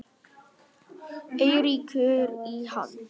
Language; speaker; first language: Icelandic; non-native, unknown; Vietnamese